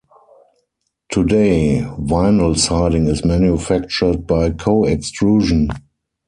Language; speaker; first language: English; non-native, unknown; German